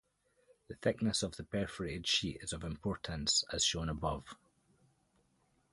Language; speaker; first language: English; native; English